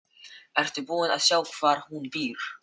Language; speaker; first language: Icelandic; non-native, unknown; Filipino